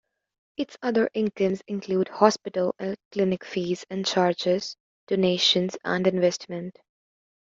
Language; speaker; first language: English; native; English